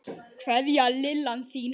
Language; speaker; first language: Icelandic; native; Icelandic